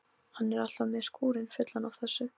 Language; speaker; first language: Icelandic; non-native, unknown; Polish